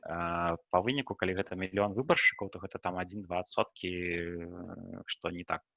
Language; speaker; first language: Belarusian; non-native, local second language; Russian